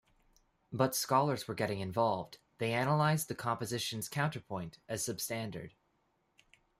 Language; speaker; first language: English; native; English